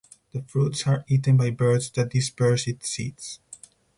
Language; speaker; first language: English; non-native, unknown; Spanish